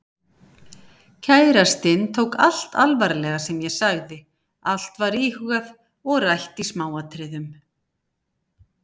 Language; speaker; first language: Icelandic; native; Icelandic